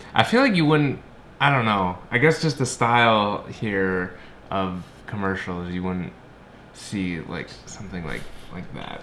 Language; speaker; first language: English; native; English